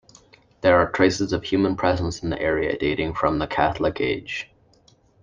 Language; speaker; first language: English; native; English